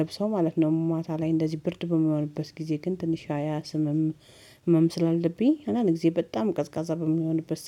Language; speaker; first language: Amharic; native; Amharic